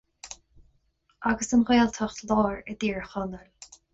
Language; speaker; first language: Irish; non-native, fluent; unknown